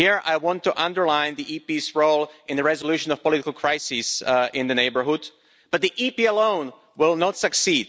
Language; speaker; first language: English; non-native, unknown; Slovak